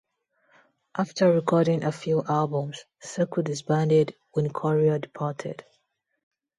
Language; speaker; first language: English; non-native, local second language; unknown